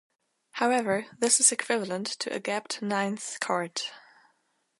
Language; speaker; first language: English; non-native, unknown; German